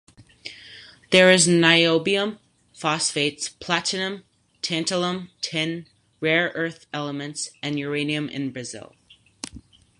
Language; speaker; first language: English; native; English